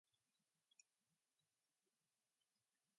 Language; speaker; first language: English; non-native, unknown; Mongolian